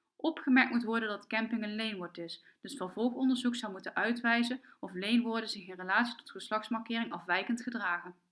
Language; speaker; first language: Dutch; native; Dutch